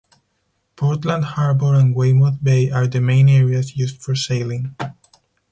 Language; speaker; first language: English; non-native, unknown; Spanish